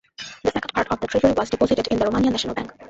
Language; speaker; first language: English; non-native, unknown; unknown